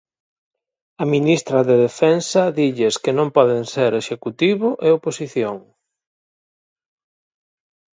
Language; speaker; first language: Galician; native; Galician